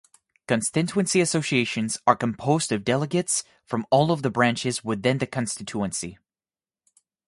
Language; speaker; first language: English; native; English